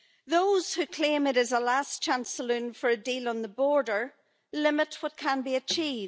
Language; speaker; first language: English; native; English